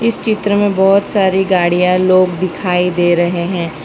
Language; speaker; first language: Hindi; non-native, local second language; Gujarati